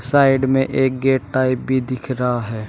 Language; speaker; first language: Hindi; native; Hindi